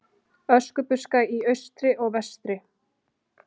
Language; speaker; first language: Icelandic; native; Icelandic